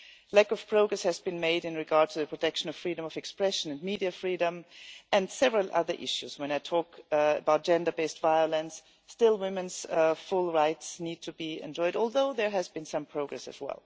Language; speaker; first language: English; non-native, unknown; German